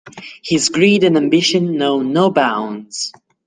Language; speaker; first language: English; non-native, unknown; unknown